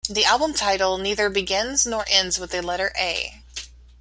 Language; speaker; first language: English; native; English